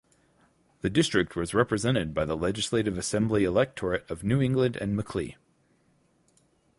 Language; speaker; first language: English; native; English